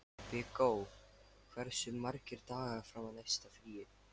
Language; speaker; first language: Icelandic; non-native, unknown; Lithuanian